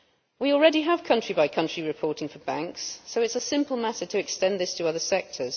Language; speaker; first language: English; native; English